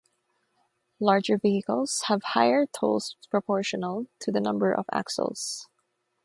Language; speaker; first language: English; non-native, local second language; Filipino